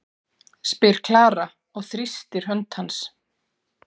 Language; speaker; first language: Icelandic; native; Icelandic